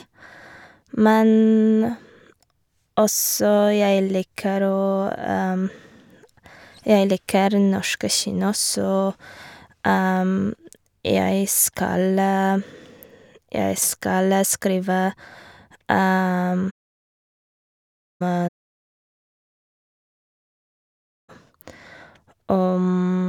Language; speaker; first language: Norwegian; non-native, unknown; Polish